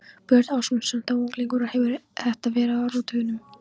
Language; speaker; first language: Icelandic; non-native, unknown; Polish